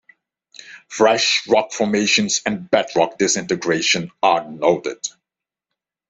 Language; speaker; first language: English; non-native, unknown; Dutch